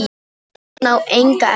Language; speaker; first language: Icelandic; non-native, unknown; Polish